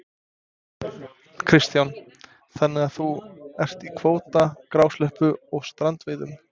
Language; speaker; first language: Icelandic; non-native, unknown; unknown